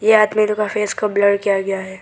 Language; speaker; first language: Hindi; non-native, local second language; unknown